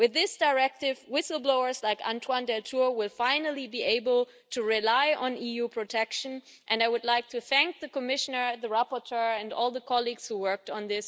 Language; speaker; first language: English; non-native, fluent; German